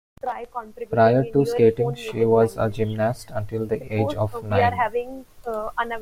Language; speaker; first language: English; non-native, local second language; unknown